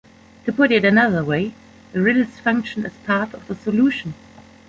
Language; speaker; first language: English; non-native, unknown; German